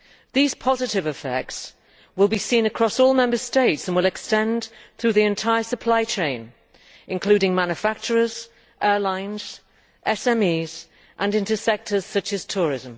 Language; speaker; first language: English; native; English